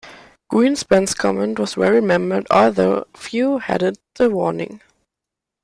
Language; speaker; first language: English; non-native, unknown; German